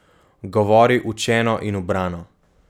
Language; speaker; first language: Slovenian; native; Slovenian